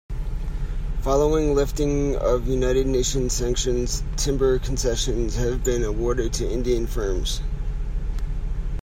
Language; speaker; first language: English; native; English